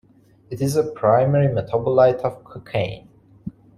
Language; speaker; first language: English; non-native, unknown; Persian